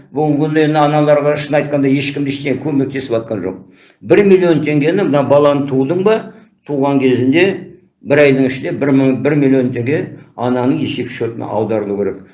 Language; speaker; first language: Kazakh; native; Kazakh